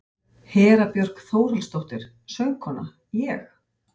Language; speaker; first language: Icelandic; native; Icelandic